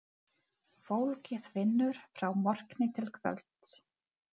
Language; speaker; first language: Icelandic; non-native, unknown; Czech